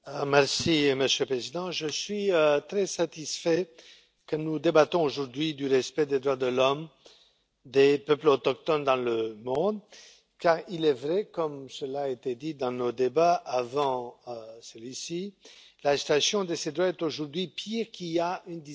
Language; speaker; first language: French; non-native, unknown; Romanian